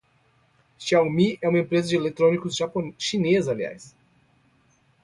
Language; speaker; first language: Portuguese; native; Portuguese